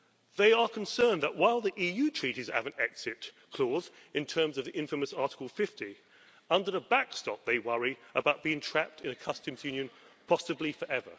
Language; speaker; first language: English; native; English